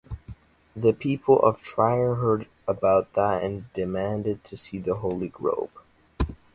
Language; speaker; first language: English; native; English